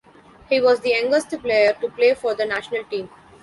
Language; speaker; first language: English; non-native, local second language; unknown